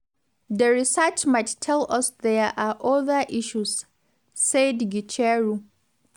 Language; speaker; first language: English; non-native, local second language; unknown